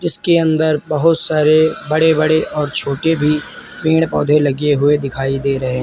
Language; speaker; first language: Hindi; native; Hindi